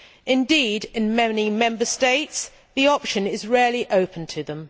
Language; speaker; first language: English; native; English